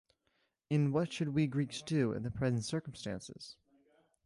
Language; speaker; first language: English; native; English